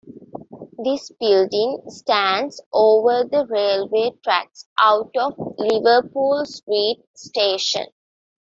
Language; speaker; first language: English; non-native, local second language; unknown